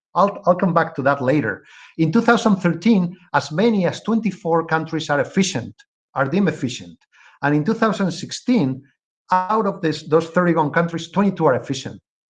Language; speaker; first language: English; non-native, fluent; Spanish